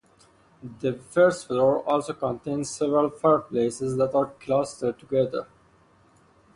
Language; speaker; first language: English; non-native, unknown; Persian